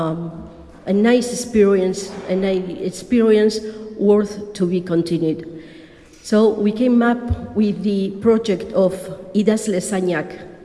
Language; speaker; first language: English; non-native, fluent; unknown